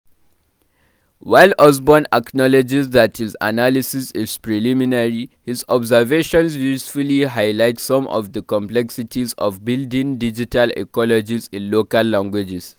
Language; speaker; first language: English; non-native, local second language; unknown